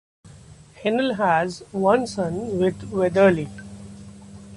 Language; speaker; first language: English; non-native, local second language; Marathi